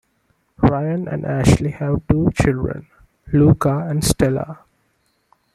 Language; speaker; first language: English; non-native, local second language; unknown